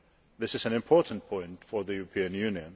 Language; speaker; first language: English; non-native, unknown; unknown